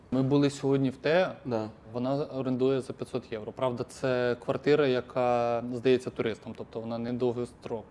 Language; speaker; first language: Ukrainian; native; Ukrainian